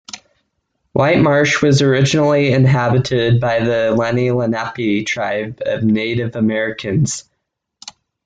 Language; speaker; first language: English; native; English